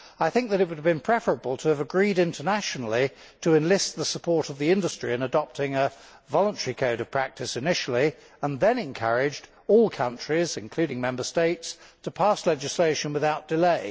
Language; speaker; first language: English; native; English